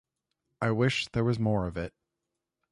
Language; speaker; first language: English; native; English